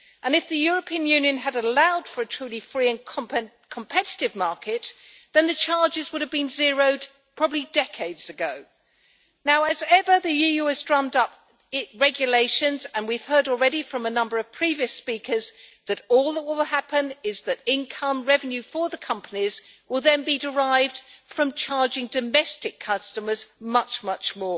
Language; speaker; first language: English; native; English